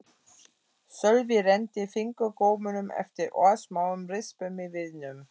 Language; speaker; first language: Icelandic; non-native, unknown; German